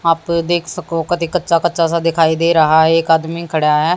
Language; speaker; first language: Hindi; native; Hindi